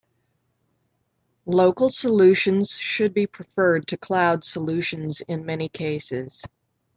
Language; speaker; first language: English; native; English